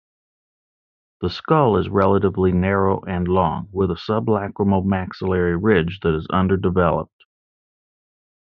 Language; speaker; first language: English; native; English